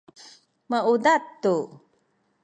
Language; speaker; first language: Sakizaya; non-native, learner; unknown